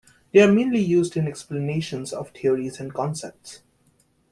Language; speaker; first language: English; native; English